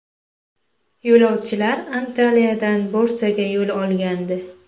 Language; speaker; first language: Uzbek; native; Uzbek